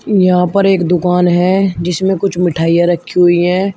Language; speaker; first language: Hindi; native; Hindi